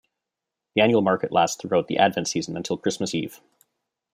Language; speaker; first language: English; native; English